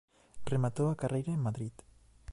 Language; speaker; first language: Galician; native; Galician